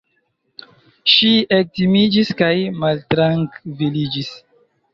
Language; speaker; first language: Esperanto; non-native, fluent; Chinese